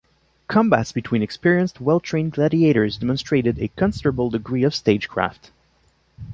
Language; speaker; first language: English; non-native, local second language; French